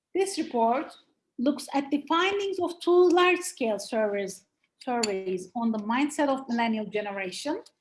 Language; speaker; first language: English; non-native, fluent; Turkish